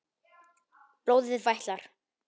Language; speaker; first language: Icelandic; non-native, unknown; Polish